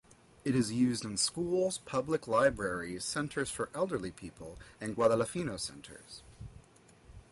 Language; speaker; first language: English; native; English